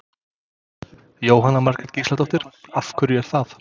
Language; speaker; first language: Icelandic; non-native, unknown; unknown